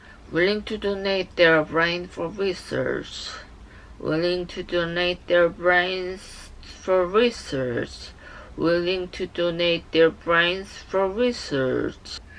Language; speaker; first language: English; non-native, learner; Korean